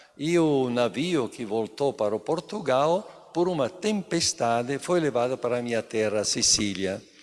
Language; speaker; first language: Portuguese; non-native, fluent; Italian